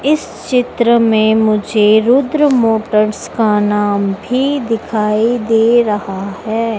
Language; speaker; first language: Hindi; native; Hindi